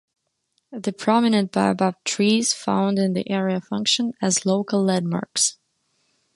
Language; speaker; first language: English; non-native, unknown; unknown